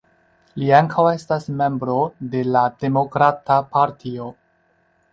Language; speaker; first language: Esperanto; non-native, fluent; Chinese